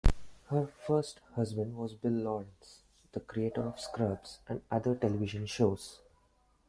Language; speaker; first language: English; non-native, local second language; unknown